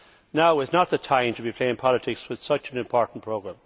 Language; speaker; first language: English; native; English